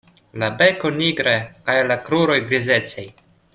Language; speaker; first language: Esperanto; non-native, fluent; Russian